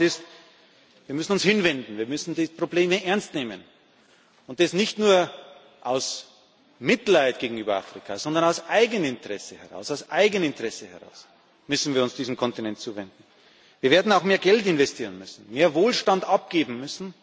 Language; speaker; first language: German; native; German